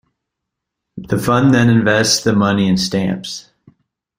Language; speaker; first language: English; native; English